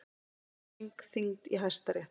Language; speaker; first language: Icelandic; native; Icelandic